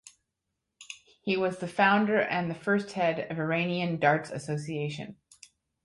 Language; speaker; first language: English; native; English